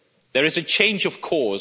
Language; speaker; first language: English; non-native, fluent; Dutch